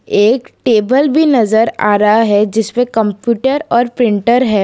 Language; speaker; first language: Hindi; non-native, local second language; Gujarati